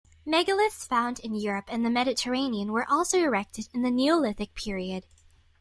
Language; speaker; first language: English; native; English